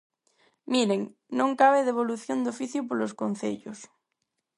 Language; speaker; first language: Galician; non-native, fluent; Spanish